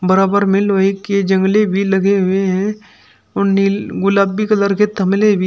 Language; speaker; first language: Hindi; native; Hindi